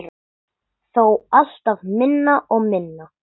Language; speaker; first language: Icelandic; non-native, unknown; English